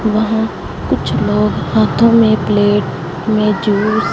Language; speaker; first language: Hindi; non-native, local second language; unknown